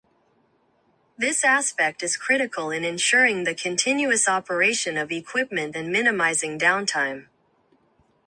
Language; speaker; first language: English; non-native, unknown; Japanese